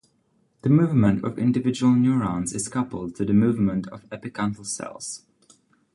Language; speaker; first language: English; non-native, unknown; Czech